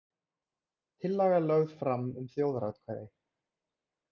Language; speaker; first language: Icelandic; native; Icelandic